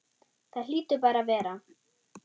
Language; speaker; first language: Icelandic; non-native, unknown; German